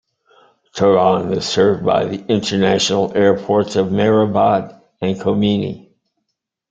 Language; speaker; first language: English; native; English